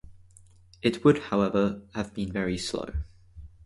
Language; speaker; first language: English; native; English